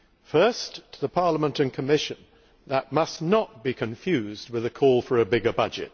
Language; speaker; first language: English; native; English